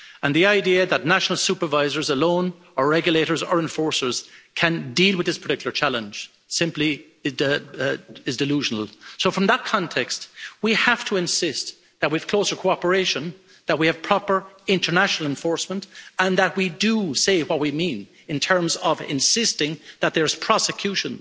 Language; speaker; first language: English; native; English